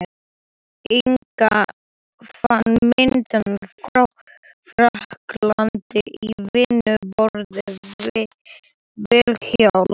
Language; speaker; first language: Icelandic; non-native, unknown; Slovak